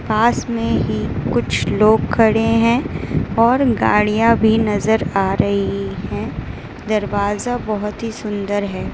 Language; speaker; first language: Hindi; non-native, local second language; Gujarati